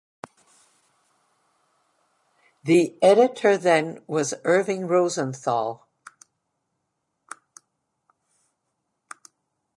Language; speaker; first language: English; native; English